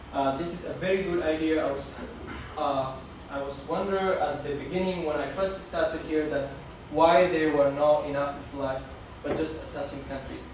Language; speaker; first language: English; non-native, local second language; Somali